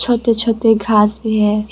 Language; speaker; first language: Hindi; non-native, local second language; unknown